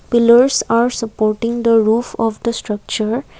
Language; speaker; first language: English; non-native, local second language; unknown